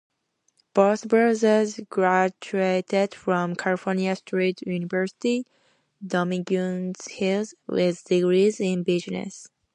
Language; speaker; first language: English; native; English